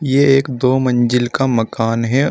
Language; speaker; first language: Hindi; native; Hindi